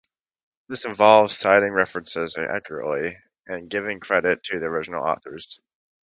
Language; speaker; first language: English; native; English